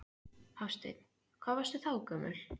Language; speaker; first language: Icelandic; native; Icelandic